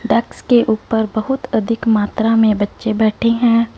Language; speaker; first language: Hindi; non-native, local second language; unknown